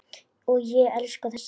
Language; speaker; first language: Icelandic; native; Icelandic